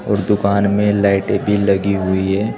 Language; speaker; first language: Hindi; native; Hindi